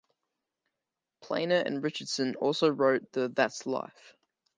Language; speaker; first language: English; native; English